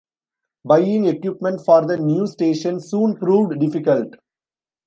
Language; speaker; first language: English; non-native, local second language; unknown